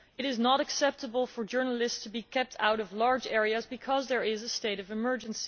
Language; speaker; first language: English; non-native, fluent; Dutch